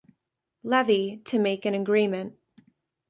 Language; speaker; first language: English; native; English